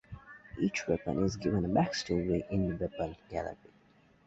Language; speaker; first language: English; native; English